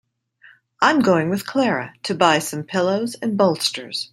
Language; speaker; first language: English; native; English